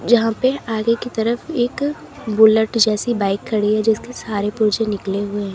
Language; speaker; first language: Hindi; native; Hindi